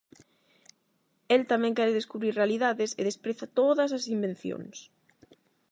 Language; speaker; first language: Galician; non-native, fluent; Spanish